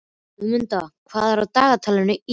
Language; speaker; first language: Icelandic; native; Icelandic